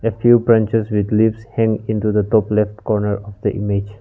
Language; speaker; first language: English; non-native, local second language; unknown